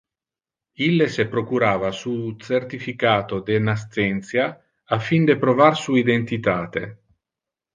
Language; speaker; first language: Interlingua; non-native, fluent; Italian